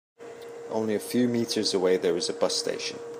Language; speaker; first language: English; native; English